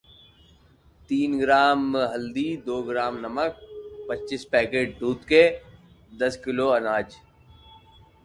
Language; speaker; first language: English; non-native, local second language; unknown